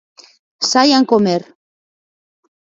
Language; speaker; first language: Galician; native; Galician